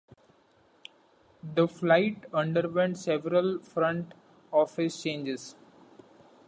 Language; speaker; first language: English; non-native, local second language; Marathi